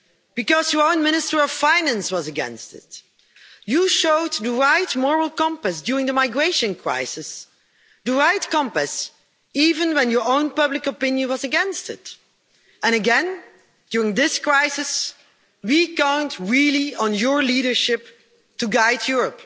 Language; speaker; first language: English; non-native, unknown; Dutch